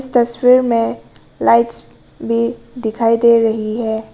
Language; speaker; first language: Hindi; non-native, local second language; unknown